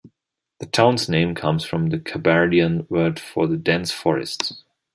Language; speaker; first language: English; non-native, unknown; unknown